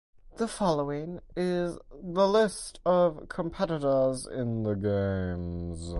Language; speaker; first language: English; native; English